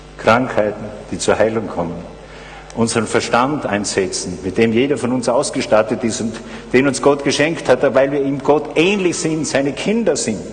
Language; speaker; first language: German; native; German